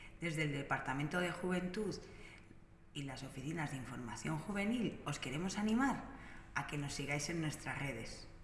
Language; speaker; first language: Spanish; native; Spanish